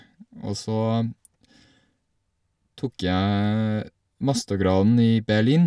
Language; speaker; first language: Norwegian; non-native, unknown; English